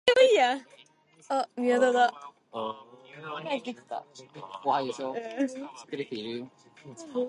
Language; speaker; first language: English; native; English